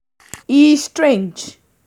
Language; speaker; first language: English; non-native, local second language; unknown